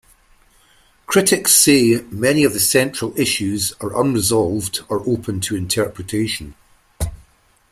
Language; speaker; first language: English; native; English